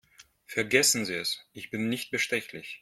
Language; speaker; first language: German; non-native, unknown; Russian